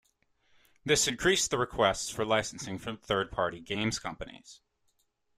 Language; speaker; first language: English; native; English